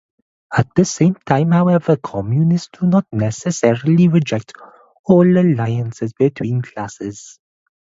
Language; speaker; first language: English; native; English